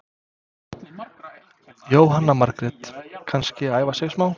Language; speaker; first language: Icelandic; non-native, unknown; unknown